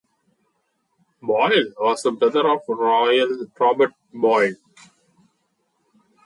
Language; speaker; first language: English; non-native, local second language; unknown